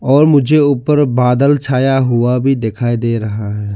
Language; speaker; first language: Hindi; non-native, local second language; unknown